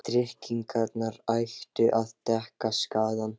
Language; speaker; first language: Icelandic; non-native, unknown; Lithuanian